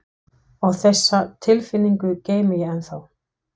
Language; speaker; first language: Icelandic; non-native, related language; Danish